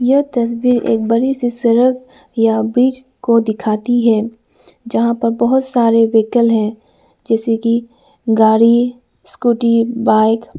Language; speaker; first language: Hindi; non-native, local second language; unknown